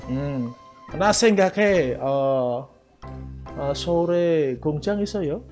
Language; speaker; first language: Korean; non-native, learner; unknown